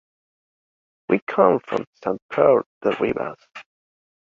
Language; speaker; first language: English; native; English